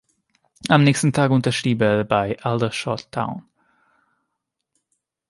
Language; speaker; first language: German; non-native, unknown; Hungarian